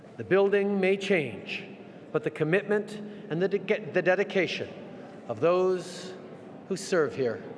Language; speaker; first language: English; early bilingual, other home language; French